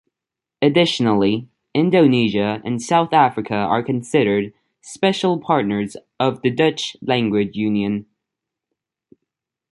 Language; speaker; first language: English; native; English